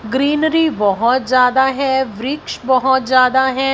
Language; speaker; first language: Hindi; non-native, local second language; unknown